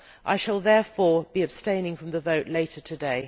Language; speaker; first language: English; native; English